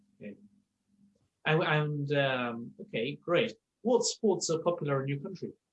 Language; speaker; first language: English; native; English